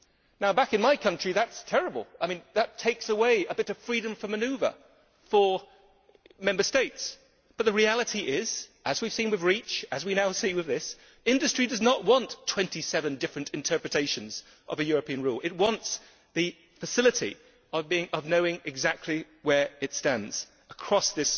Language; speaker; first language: English; native; English